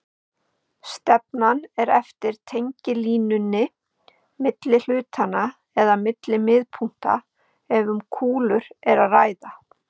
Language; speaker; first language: Icelandic; native; Icelandic